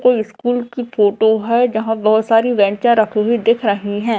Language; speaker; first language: Hindi; native; Hindi